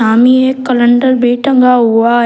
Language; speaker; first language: Hindi; native; Hindi